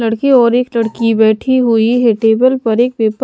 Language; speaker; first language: Hindi; non-native, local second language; Punjabi